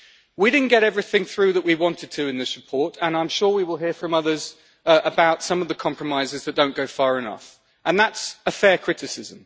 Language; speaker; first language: English; native; English